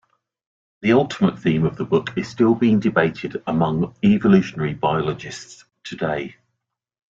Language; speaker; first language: English; native; English